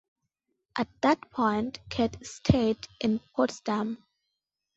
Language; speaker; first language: English; non-native, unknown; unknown